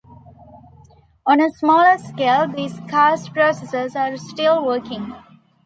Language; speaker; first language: English; non-native, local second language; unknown